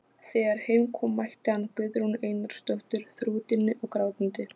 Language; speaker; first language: Icelandic; non-native, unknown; Polish